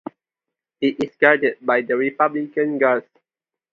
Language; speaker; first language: English; non-native, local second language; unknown